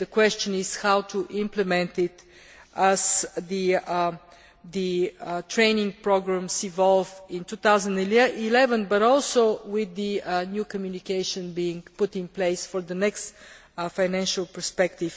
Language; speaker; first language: English; non-native, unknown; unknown